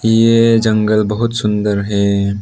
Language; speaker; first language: Hindi; non-native, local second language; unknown